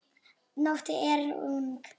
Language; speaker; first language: Icelandic; non-native, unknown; Polish